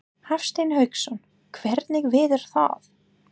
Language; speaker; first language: Icelandic; non-native, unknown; English